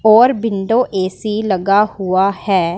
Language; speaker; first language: Hindi; non-native, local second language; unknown